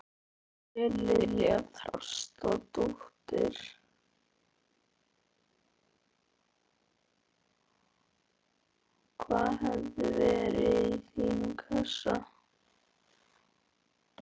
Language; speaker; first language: Icelandic; native; Icelandic